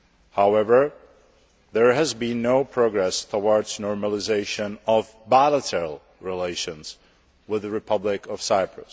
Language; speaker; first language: English; non-native, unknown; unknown